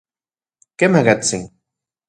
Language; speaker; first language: Central Puebla Nahuatl; non-native, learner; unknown